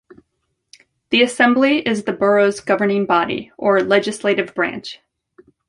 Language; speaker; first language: English; native; English